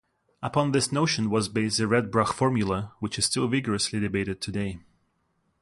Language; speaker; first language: English; non-native, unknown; Russian